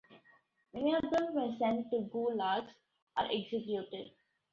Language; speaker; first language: English; non-native, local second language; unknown